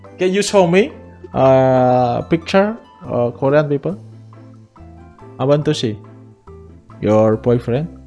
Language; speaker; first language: English; non-native, learner; Indonesian